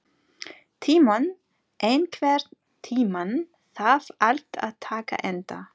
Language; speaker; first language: Icelandic; non-native, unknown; German